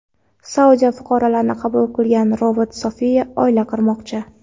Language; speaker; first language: Uzbek; non-native, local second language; Kara-Kalpak